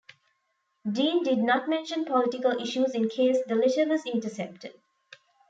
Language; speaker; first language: English; non-native, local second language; Tamil